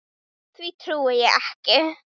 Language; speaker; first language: Icelandic; native; Icelandic